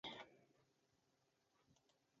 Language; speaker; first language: English; native; English